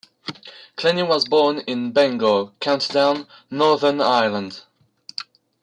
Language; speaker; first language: English; non-native, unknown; French